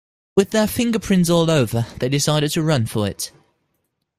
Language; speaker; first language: English; non-native, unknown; Dutch